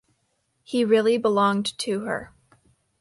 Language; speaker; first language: English; native; English